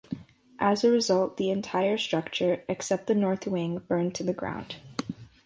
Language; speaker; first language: English; native; English